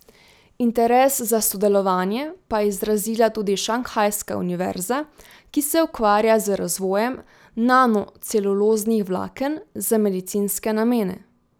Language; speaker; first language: Slovenian; native; Slovenian